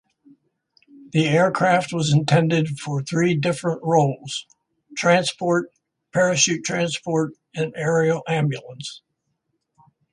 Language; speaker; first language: English; native; English